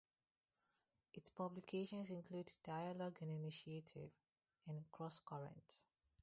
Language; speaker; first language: English; non-native, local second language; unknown